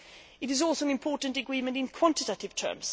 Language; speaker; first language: English; non-native, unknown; Swedish